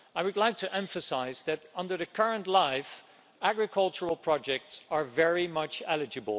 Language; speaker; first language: English; non-native, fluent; Dutch